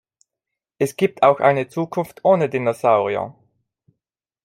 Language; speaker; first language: German; non-native, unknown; Italian